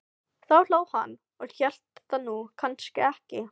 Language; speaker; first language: Icelandic; non-native, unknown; Filipino